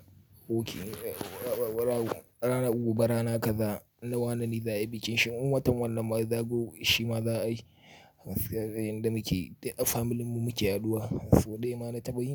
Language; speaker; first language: Hausa; native; Hausa